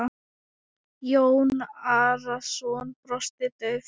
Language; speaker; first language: Icelandic; non-native, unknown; Thai